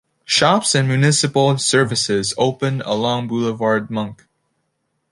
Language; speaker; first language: English; native; English